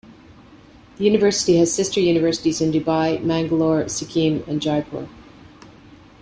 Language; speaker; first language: English; native; English